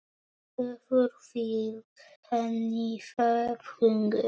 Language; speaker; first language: Icelandic; non-native, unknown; Polish